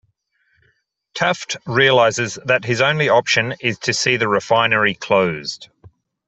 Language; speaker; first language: English; native; English